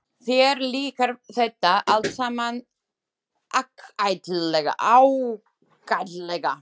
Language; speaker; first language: Icelandic; non-native, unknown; Slovak